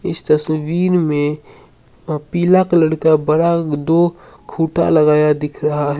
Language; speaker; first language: Hindi; non-native, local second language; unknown